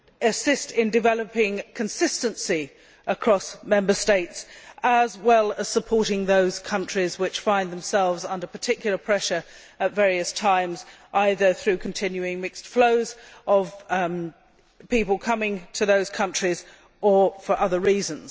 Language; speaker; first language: English; native; English